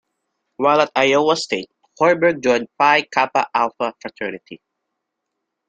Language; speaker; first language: English; non-native, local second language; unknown